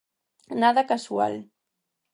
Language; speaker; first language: Galician; non-native, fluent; Spanish